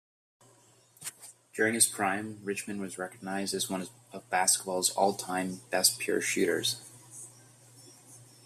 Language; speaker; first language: English; native; English